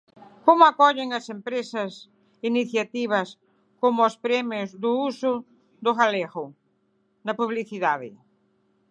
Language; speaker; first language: Galician; native; Galician